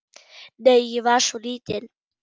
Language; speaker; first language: Icelandic; non-native, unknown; German